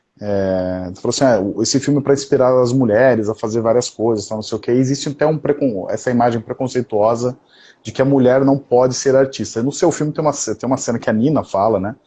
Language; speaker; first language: Portuguese; native; Portuguese